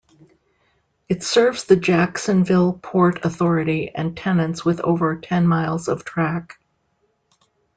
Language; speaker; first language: English; native; English